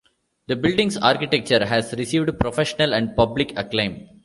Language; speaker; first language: English; non-native, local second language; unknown